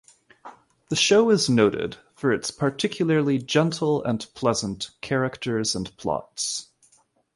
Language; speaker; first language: English; native; English